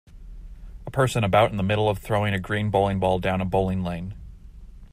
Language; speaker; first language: English; native; English